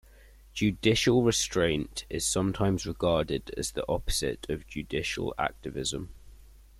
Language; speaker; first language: English; native; English